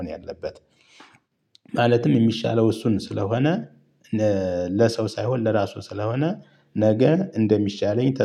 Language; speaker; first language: Amharic; native; Amharic